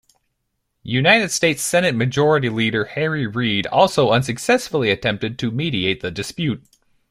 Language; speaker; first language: English; native; English